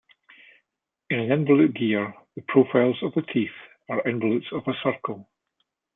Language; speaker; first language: English; native; English